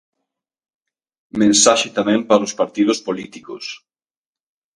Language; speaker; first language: Galician; native; Galician